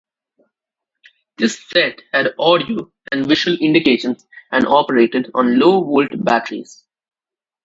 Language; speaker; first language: English; non-native, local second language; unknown